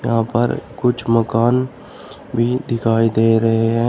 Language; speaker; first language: Hindi; native; Hindi